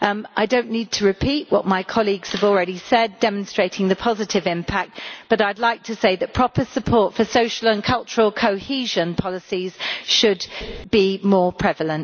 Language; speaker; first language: English; native; English